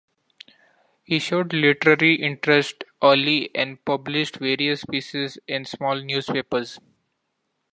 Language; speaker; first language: English; non-native, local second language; Marathi